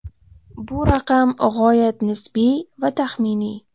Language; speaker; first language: Uzbek; native; Uzbek